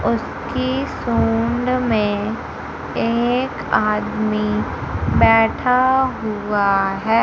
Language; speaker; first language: Hindi; native; Hindi